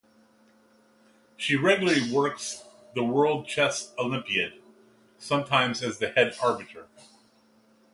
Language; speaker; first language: English; native; English